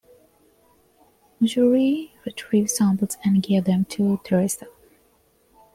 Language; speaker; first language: English; non-native, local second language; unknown